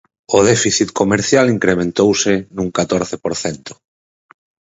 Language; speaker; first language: Galician; native; Galician